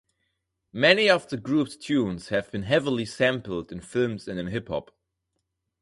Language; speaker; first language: English; non-native, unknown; German